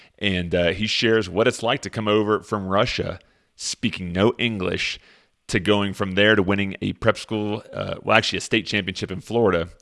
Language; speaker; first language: English; native; English